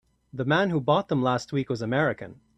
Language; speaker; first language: English; native; English